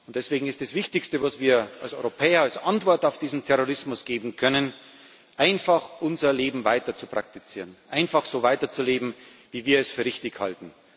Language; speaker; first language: German; native; German